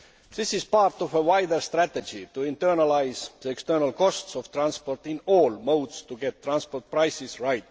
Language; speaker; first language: English; non-native, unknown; Estonian